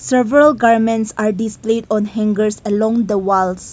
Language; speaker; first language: English; non-native, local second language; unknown